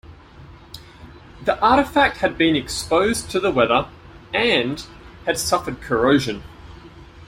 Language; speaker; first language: English; native; English